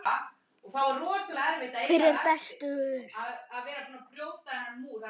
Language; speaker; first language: Icelandic; native; Icelandic